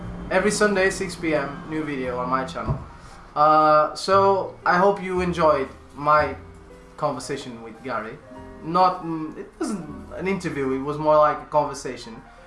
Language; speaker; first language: English; non-native, fluent; Portuguese